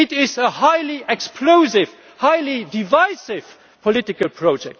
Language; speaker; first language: English; non-native, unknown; German